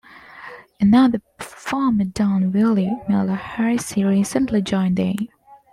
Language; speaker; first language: English; non-native, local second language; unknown